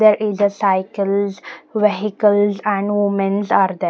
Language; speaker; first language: English; non-native, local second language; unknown